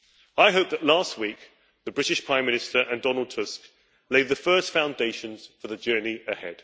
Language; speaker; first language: English; native; English